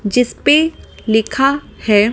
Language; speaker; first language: Hindi; native; Hindi